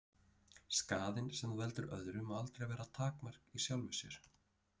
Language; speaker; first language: Icelandic; native; Icelandic